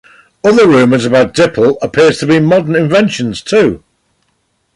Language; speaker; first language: English; native; English